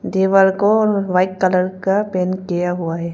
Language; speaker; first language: Hindi; non-native, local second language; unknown